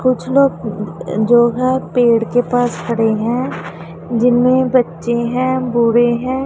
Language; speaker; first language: Hindi; non-native, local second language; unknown